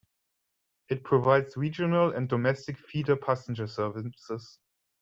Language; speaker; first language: English; non-native, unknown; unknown